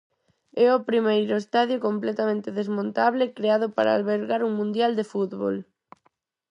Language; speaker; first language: Galician; non-native, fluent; Spanish